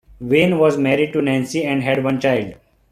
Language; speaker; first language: English; non-native, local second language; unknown